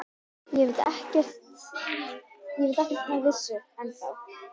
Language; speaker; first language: Icelandic; native; Icelandic